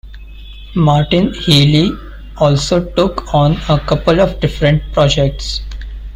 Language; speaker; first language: English; non-native, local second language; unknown